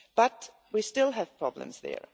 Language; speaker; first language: English; non-native, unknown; German